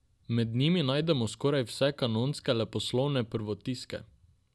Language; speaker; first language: Slovenian; non-native, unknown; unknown